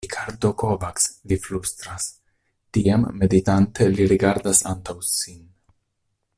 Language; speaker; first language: Esperanto; non-native, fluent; Italian